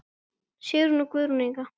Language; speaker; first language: Icelandic; native; Icelandic